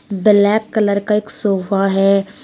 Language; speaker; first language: Hindi; native; Hindi